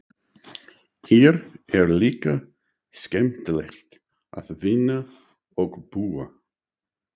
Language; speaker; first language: Icelandic; non-native, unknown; English